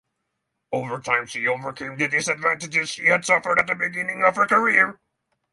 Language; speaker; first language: English; non-native, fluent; Norwegian